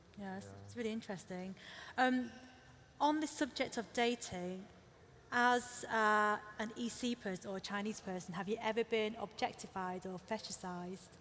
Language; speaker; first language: English; early bilingual, other home language; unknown